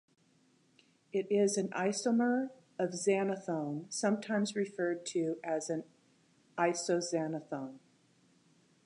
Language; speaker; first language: English; native; English